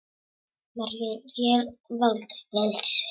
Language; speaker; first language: Icelandic; non-native, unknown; Czech